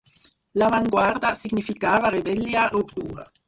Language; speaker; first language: Catalan; non-native, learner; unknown